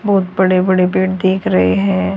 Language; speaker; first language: Hindi; native; Hindi